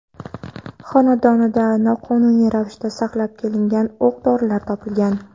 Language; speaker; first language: Uzbek; non-native, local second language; Kara-Kalpak